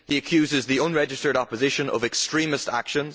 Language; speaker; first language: English; native; English